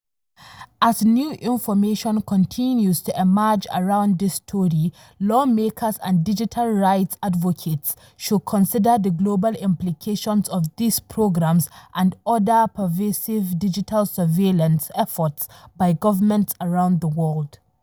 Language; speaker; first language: English; non-native, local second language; Hausa